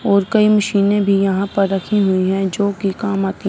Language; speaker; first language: Hindi; non-native, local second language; Punjabi